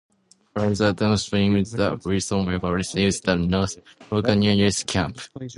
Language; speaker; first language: English; non-native, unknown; Japanese